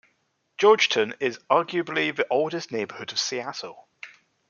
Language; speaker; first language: English; native; English